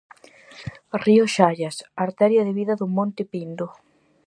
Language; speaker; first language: Galician; native; Galician